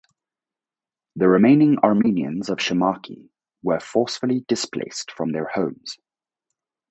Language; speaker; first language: English; native; English